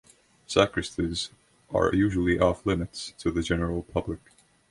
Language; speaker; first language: English; non-native, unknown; Estonian